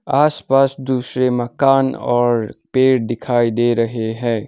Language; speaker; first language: Hindi; non-native, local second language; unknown